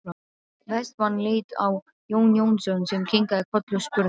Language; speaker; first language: Icelandic; non-native, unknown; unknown